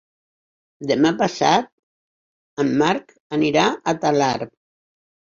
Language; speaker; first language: Catalan; non-native, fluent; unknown